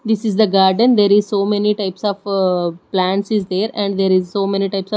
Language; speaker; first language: English; non-native, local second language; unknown